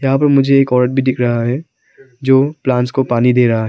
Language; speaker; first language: Hindi; non-native, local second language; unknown